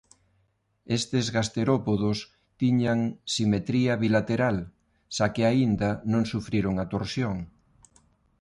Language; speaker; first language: Galician; non-native, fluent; Spanish